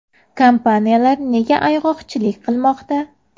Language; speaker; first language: Uzbek; native; Uzbek